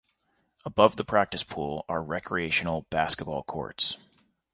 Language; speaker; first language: English; native; English